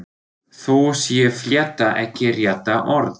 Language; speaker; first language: Icelandic; non-native, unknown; German